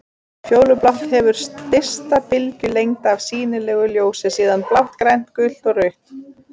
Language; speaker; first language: Icelandic; native; Icelandic